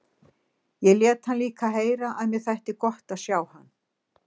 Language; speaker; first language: Icelandic; native; Icelandic